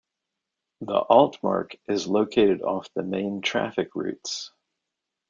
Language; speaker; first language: English; native; English